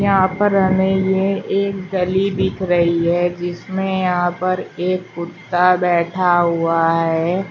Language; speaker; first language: Hindi; native; Hindi